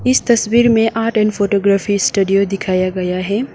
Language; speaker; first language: Hindi; non-native, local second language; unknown